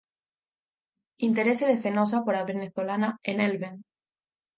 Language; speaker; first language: Galician; native; Galician